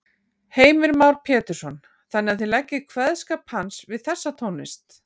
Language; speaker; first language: Icelandic; native; Icelandic